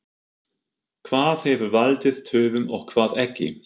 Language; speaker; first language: Icelandic; non-native, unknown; German